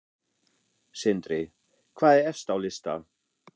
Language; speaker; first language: Icelandic; non-native, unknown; German